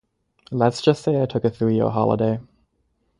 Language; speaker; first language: English; native; English